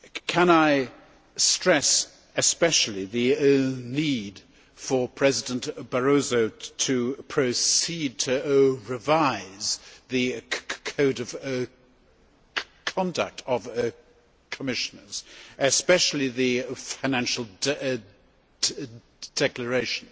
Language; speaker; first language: English; native; English